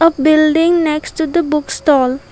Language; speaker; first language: English; non-native, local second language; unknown